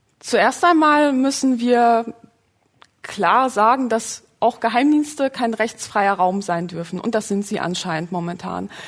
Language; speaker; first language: German; early bilingual, other home language; Polish